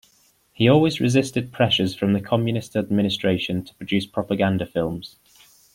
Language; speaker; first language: English; native; English